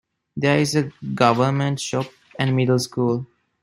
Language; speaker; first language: English; non-native, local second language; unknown